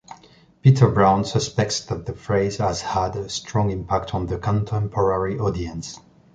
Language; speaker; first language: English; non-native, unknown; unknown